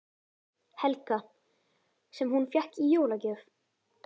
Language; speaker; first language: Icelandic; native; Icelandic